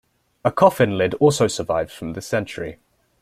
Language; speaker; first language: English; native; English